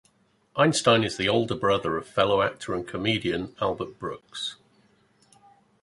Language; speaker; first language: English; native; English